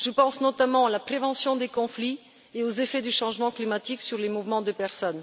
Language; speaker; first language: French; non-native, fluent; Bulgarian